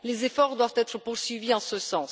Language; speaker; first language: French; non-native, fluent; Bulgarian